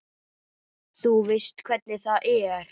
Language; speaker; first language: Icelandic; native; Icelandic